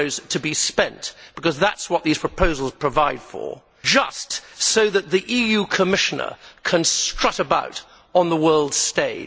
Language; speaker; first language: English; native; English